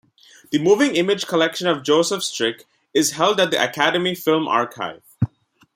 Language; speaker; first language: English; non-native, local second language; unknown